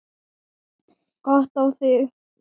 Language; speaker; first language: Icelandic; non-native, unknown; Thai